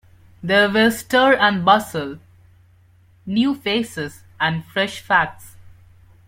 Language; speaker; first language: English; non-native, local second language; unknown